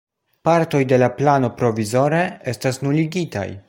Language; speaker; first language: Esperanto; non-native, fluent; Polish